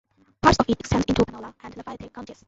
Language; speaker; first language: English; non-native, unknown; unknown